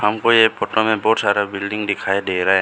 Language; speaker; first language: Hindi; early bilingual, other home language; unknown